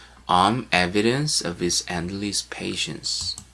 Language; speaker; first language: English; non-native, fluent; Korean